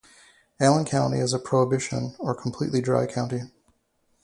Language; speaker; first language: English; native; English